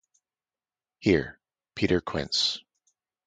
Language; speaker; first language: English; native; English